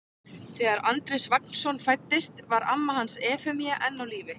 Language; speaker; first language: Icelandic; native; Icelandic